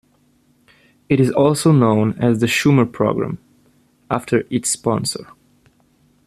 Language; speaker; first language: English; native; English